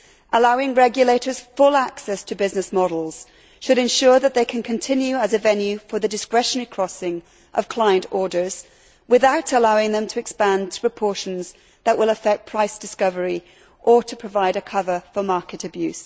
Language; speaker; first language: English; native; English